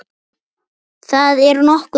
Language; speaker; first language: Icelandic; native; Icelandic